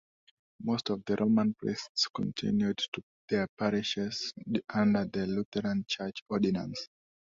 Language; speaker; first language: English; non-native, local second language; Swahili